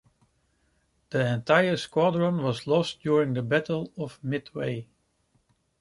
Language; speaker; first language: English; non-native, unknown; Dutch